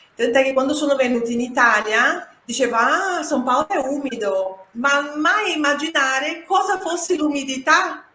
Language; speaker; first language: Italian; non-native, fluent; Portuguese